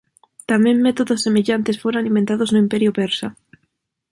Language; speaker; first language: Galician; non-native, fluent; Spanish